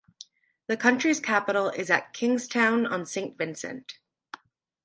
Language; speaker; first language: English; native; English